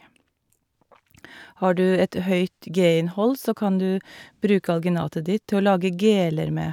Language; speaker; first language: Norwegian; native; Norwegian